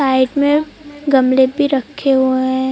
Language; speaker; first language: Hindi; native; Hindi